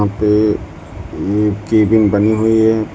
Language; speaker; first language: Hindi; native; Hindi